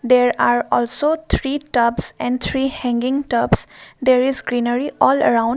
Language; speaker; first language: English; non-native, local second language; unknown